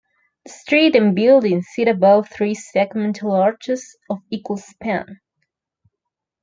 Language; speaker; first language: English; non-native, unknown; Spanish